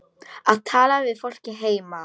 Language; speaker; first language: Icelandic; non-native, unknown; Polish